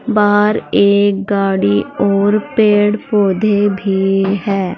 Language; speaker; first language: Hindi; native; Hindi